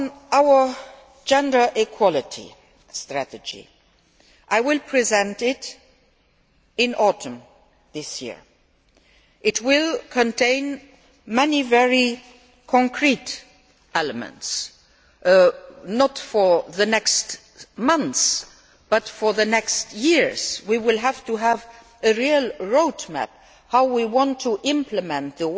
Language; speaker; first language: English; non-native, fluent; Luxembourgish